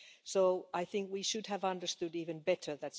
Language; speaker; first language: English; non-native, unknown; Finnish